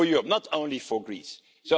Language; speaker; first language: English; non-native, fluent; Dutch